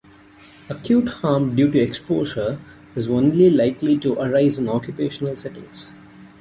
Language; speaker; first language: English; non-native, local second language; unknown